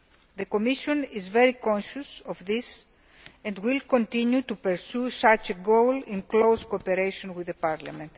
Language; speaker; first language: English; non-native, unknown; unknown